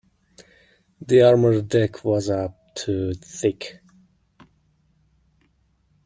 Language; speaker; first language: English; non-native, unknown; Mongolian